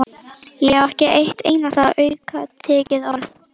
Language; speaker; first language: Icelandic; native; Icelandic